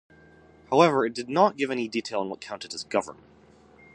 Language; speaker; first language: English; native; English